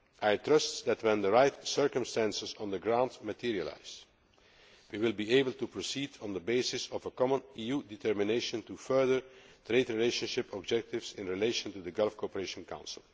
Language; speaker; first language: English; non-native, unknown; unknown